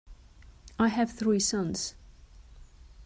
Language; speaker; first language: English; non-native, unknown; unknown